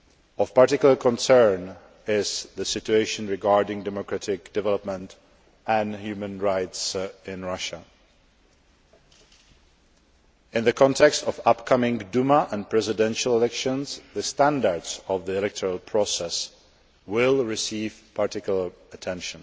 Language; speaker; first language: English; non-native, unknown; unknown